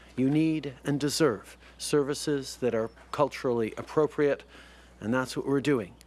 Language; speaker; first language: English; early bilingual, other home language; French